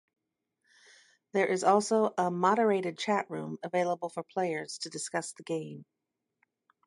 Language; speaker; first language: English; native; English